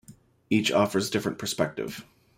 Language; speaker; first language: English; native; English